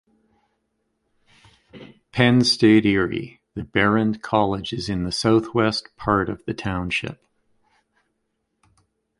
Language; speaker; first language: English; native; English